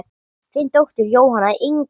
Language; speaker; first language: Icelandic; non-native, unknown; English